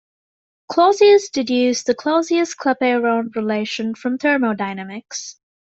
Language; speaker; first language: English; native; English